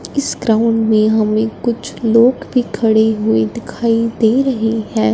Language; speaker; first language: Hindi; non-native, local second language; Punjabi